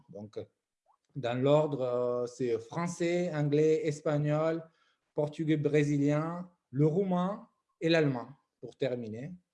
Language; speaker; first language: French; non-native, fluent; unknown